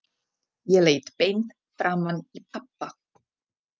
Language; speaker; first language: Icelandic; non-native, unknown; Czech